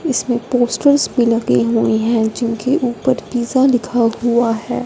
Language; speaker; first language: Hindi; non-native, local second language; Punjabi